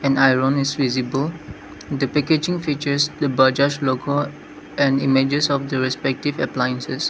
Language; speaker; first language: English; non-native, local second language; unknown